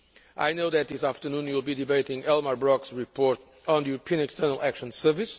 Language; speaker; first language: English; non-native, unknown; Portuguese